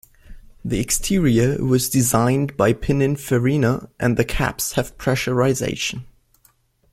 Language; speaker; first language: English; non-native, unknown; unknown